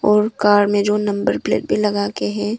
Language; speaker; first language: Hindi; non-native, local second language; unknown